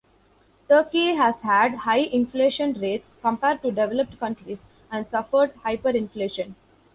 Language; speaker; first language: English; non-native, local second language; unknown